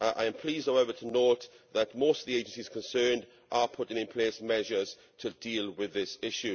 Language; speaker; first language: English; native; English